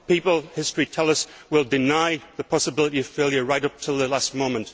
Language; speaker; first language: English; native; English